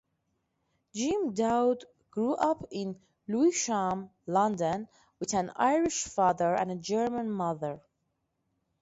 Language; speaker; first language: English; non-native, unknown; Persian